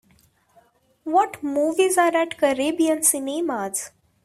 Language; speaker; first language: English; non-native, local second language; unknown